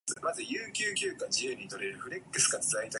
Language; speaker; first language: English; non-native, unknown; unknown